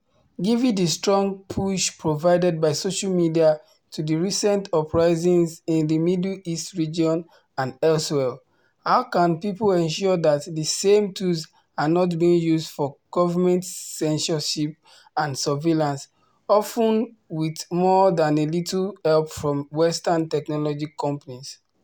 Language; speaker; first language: English; non-native, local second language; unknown